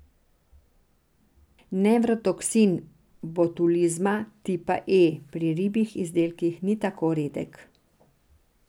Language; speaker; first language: Slovenian; non-native, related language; Serbian